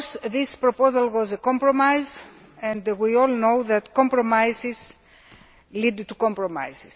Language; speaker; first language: English; non-native, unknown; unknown